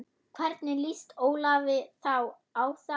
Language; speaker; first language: Icelandic; non-native, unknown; German